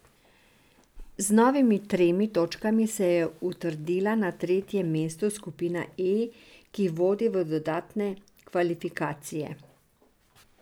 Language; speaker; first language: Slovenian; non-native, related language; Serbian